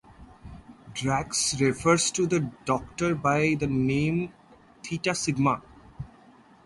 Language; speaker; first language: English; non-native, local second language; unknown